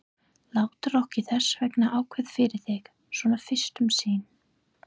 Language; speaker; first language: Icelandic; non-native, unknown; English